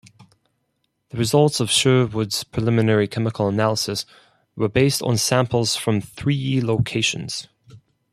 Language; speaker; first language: English; non-native, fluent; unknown